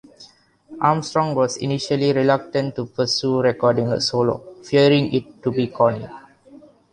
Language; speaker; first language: English; non-native, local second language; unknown